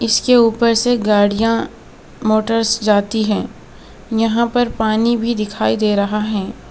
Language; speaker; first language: Hindi; non-native, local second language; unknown